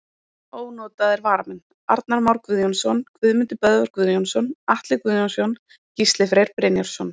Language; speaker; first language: Icelandic; native; Icelandic